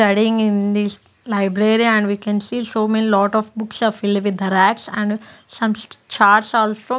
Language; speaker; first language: English; non-native, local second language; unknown